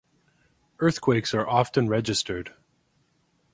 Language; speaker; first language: English; native; English